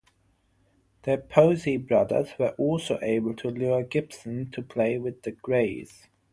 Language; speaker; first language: English; non-native, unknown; German